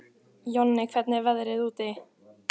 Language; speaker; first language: Icelandic; native; Icelandic